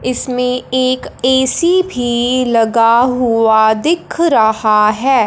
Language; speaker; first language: Hindi; non-native, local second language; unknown